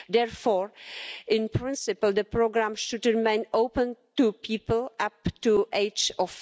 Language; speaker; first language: English; non-native, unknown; Czech